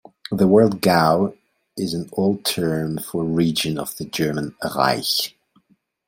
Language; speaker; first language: English; non-native, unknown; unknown